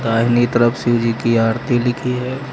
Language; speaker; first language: Hindi; native; Hindi